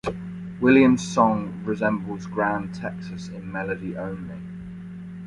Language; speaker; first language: English; native; English